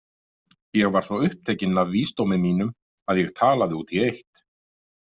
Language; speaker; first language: Icelandic; native; Icelandic